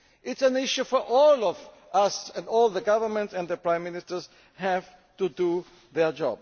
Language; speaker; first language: English; non-native, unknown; German